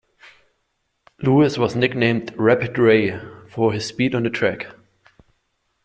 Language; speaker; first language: English; non-native, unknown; German